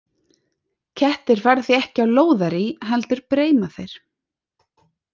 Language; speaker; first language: Icelandic; native; Icelandic